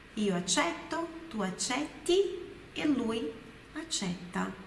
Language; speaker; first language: Italian; non-native, fluent; Portuguese